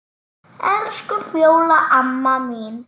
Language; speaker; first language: Icelandic; native; Icelandic